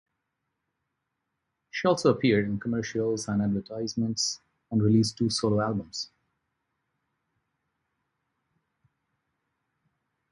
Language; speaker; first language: English; non-native, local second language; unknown